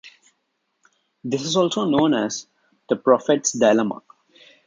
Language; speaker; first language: English; non-native, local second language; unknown